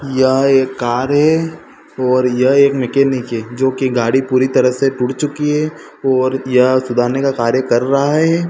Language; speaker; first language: Hindi; native; Hindi